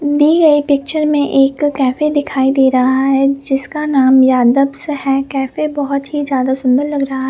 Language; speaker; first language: Hindi; non-native, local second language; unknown